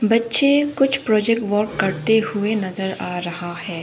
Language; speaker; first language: Hindi; non-native, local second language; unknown